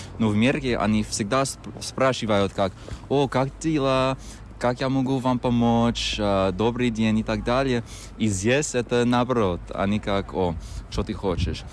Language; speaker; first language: Russian; non-native, fluent; English